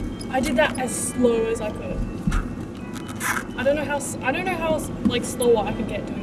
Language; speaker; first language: English; early bilingual, other home language; Japanese